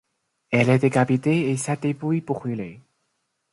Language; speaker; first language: French; non-native, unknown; Chinese